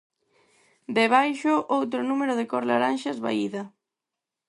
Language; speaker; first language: Galician; non-native, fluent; Spanish